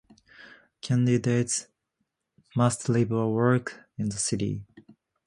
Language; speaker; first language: English; non-native, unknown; Japanese